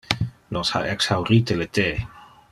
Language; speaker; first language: Interlingua; non-native, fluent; Dutch